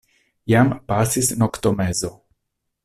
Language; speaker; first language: Esperanto; non-native, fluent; Italian